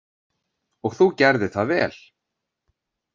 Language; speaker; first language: Icelandic; native; Icelandic